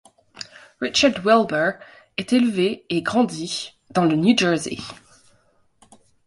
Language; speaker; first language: French; non-native, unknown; English